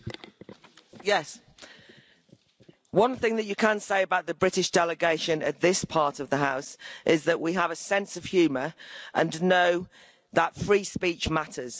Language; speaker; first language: English; native; English